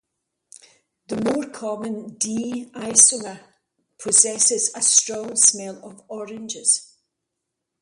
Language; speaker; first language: English; native; English